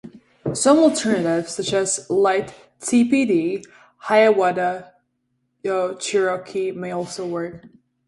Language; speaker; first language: English; non-native, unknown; Czech